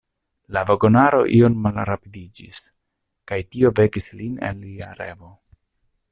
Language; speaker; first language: Esperanto; non-native, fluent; Italian